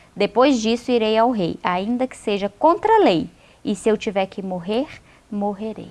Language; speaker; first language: Portuguese; native; Portuguese